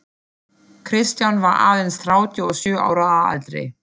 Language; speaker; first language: Icelandic; non-native, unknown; German